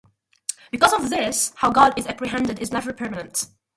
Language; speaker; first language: English; non-native, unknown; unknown